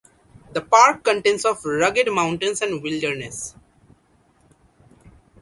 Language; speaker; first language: English; non-native, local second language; Bangla